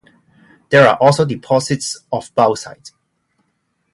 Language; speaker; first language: English; non-native, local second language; Cantonese